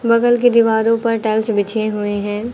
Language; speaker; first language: Hindi; native; Hindi